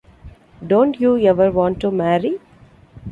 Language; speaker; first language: English; non-native, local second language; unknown